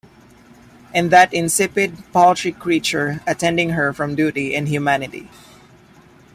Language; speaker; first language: English; non-native, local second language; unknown